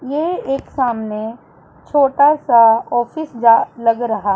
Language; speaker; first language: Hindi; non-native, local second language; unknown